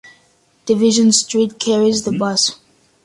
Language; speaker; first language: English; native; English